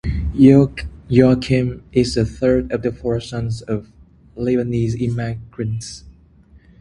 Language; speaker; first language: English; native; English